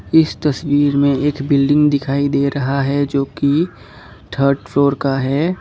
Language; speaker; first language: Hindi; non-native, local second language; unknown